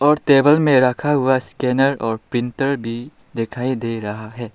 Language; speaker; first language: Hindi; non-native, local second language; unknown